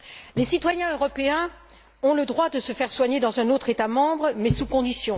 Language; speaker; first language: French; native; French